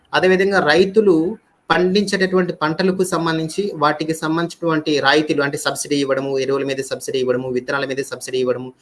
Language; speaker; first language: Telugu; native; Telugu